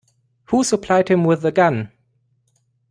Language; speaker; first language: English; non-native, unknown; German